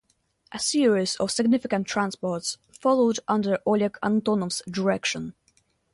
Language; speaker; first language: English; non-native, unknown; Russian